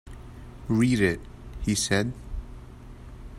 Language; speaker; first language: English; native; English